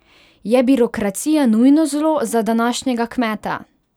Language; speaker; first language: Slovenian; non-native, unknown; Hungarian